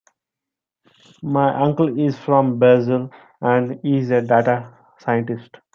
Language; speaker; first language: English; non-native, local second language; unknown